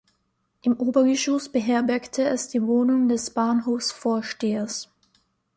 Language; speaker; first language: German; native; German